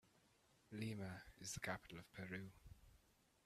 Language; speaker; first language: English; native; English